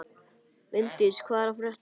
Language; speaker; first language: Icelandic; native; Icelandic